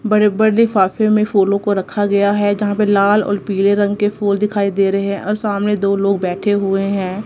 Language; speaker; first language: Hindi; non-native, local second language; Punjabi